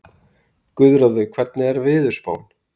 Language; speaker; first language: Icelandic; native; Icelandic